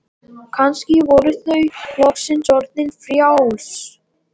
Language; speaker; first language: Icelandic; non-native, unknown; Latvian